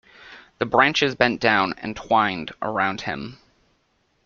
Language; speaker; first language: English; native; English